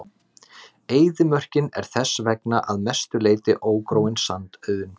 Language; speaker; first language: Icelandic; native; Icelandic